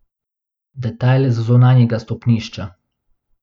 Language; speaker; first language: Slovenian; non-native, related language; Bosnian